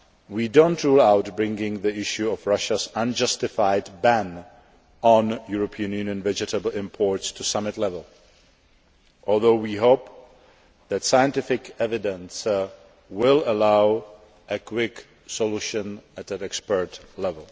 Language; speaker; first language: English; non-native, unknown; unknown